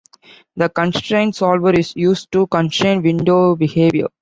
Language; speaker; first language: English; non-native, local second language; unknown